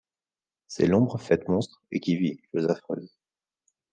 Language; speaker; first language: French; native; French